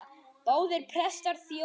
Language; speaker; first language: Icelandic; native; Icelandic